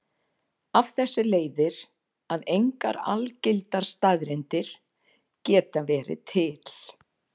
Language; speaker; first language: Icelandic; native; Icelandic